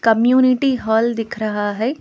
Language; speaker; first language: Hindi; non-native, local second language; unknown